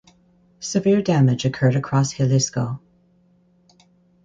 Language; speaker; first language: English; native; English